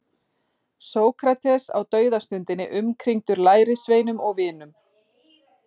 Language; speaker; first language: Icelandic; native; Icelandic